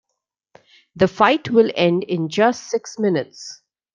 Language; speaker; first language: English; non-native, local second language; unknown